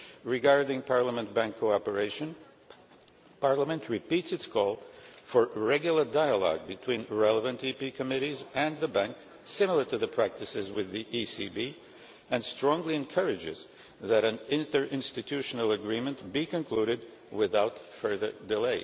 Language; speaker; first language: English; non-native, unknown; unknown